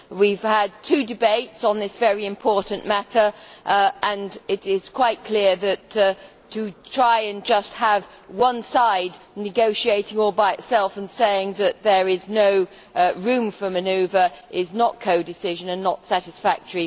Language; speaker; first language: English; native; English